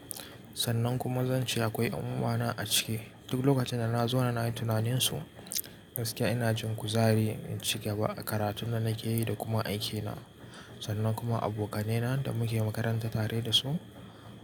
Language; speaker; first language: Hausa; native; Hausa